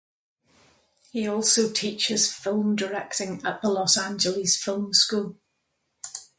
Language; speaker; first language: English; native; English